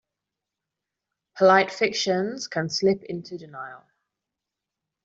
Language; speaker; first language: English; non-native, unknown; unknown